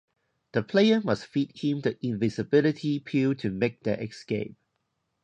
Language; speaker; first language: English; non-native, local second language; Cantonese